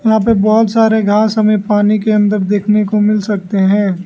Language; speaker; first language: Hindi; non-native, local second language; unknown